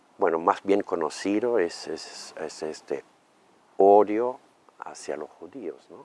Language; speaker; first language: Spanish; non-native, fluent; German